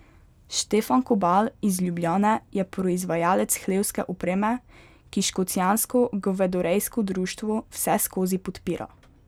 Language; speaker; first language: Slovenian; native; Slovenian